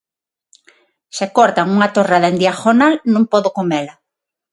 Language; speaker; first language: Galician; non-native, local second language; Spanish